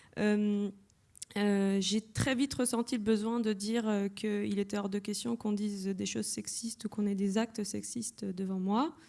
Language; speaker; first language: French; native; French